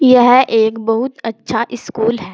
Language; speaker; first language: Hindi; native; Hindi